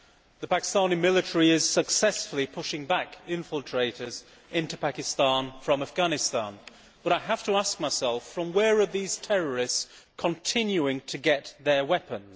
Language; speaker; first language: English; native; English